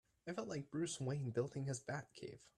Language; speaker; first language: English; native; English